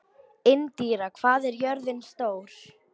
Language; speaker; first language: Icelandic; non-native, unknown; Polish